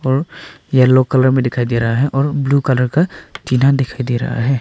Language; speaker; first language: Hindi; non-native, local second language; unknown